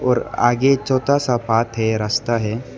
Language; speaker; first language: Hindi; non-native, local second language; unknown